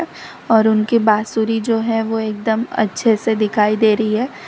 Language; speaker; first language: Hindi; non-native, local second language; Gujarati